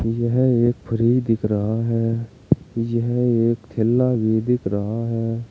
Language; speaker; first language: Hindi; native; Hindi